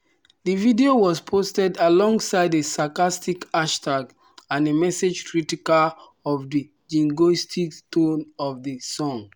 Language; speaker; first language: English; non-native, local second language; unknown